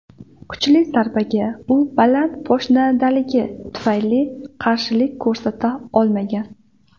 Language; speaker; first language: Uzbek; native; Uzbek